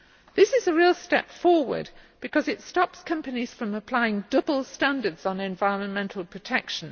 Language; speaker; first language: English; native; English